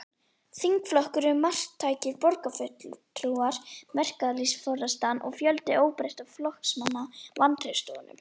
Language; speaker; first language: Icelandic; native; Icelandic